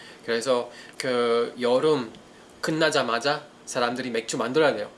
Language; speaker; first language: Korean; non-native, learner; Italian